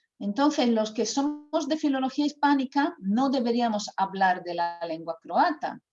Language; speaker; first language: Spanish; non-native, fluent; Croatian